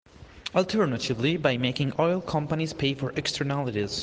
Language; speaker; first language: English; non-native, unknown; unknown